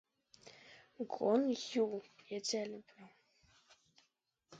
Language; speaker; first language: English; native; English